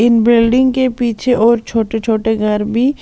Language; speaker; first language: Hindi; non-native, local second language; Punjabi